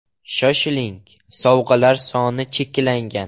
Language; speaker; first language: Uzbek; non-native, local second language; Russian